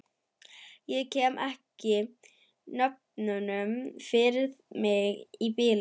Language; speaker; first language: Icelandic; non-native, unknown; German